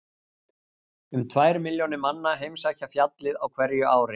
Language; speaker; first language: Icelandic; native; Icelandic